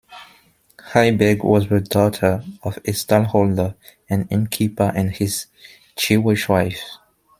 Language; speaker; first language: English; non-native, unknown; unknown